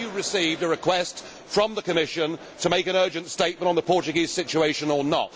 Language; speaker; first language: English; native; English